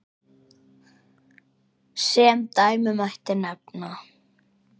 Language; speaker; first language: Icelandic; native; Icelandic